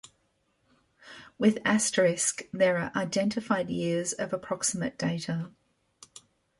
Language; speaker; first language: English; native; English